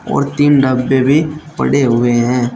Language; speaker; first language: Hindi; native; Hindi